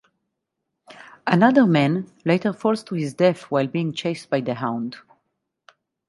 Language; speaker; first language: English; non-native, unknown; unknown